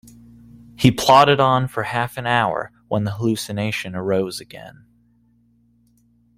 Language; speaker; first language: English; native; English